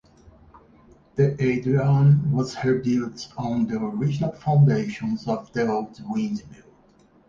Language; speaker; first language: English; non-native, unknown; Portuguese